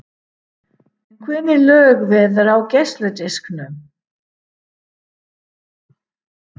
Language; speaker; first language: Icelandic; non-native, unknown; English